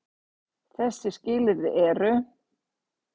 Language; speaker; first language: Icelandic; native; Icelandic